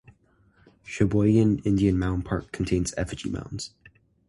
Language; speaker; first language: English; native; English